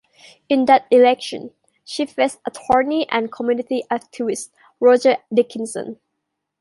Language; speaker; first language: English; non-native, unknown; Thai